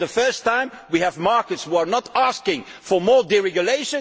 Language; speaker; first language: English; non-native, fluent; Dutch